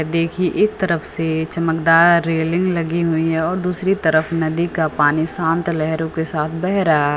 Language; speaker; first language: Hindi; native; Hindi